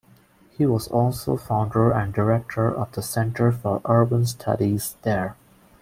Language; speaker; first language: English; non-native, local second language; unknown